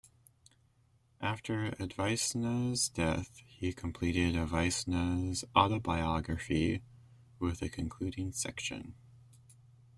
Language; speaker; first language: English; native; English